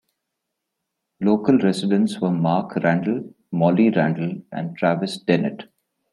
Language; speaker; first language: English; non-native, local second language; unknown